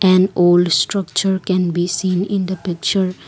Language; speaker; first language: English; non-native, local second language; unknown